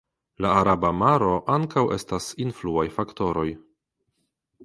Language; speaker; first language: Esperanto; non-native, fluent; Polish